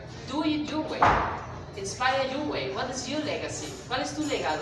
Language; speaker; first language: English; non-native, fluent; Spanish